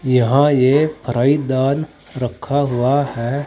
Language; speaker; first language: Hindi; native; Hindi